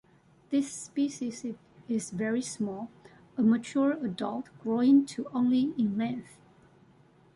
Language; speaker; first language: English; non-native, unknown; Chinese